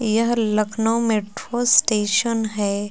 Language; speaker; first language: Hindi; native; Hindi